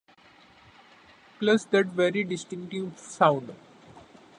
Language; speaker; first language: English; non-native, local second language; Marathi